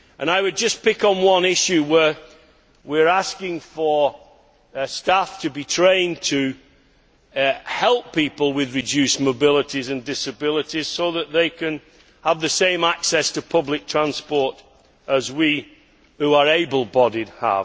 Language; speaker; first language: English; native; English